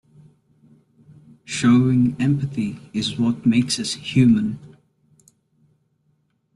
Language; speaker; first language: English; non-native, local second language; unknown